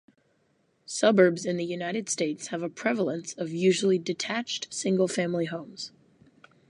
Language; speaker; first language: English; native; English